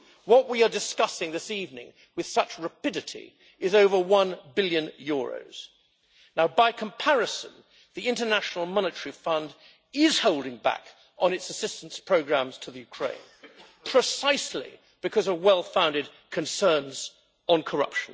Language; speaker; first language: English; native; English